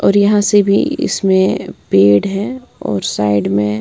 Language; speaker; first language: Hindi; non-native, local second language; Punjabi